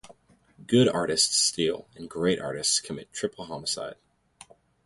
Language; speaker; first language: English; native; English